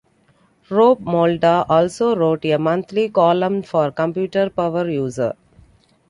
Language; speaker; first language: English; non-native, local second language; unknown